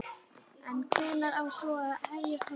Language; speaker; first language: Icelandic; native; Icelandic